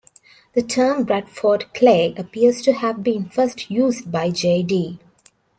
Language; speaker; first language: English; non-native, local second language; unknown